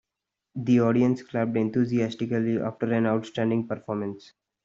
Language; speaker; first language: English; non-native, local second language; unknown